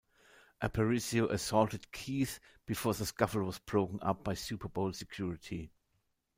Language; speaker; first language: English; non-native, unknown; German